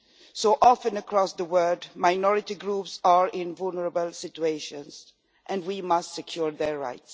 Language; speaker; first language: English; non-native, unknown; Swedish